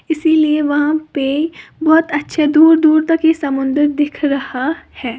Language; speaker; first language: Hindi; native; Hindi